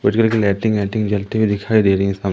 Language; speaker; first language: Hindi; native; Hindi